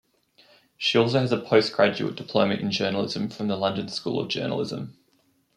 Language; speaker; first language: English; native; English